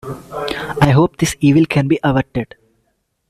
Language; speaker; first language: English; non-native, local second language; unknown